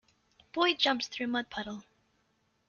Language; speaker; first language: English; native; English